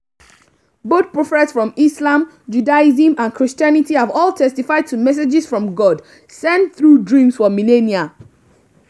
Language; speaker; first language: English; non-native, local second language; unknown